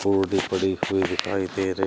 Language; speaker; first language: Hindi; native; Hindi